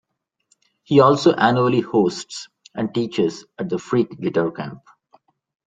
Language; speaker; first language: English; non-native, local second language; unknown